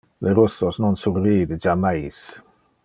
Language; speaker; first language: Interlingua; non-native, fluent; Dutch